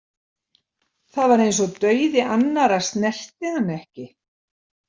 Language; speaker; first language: Icelandic; native; Icelandic